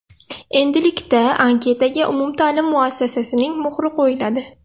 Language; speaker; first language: Uzbek; non-native, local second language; Russian